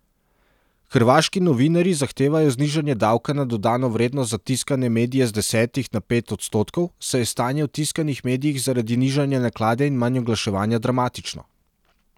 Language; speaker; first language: Slovenian; non-native, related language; Serbian